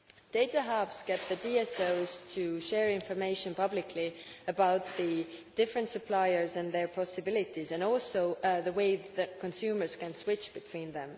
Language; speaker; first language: English; non-native, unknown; Estonian